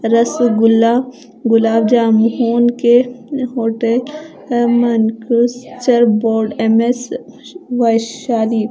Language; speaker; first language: Hindi; non-native, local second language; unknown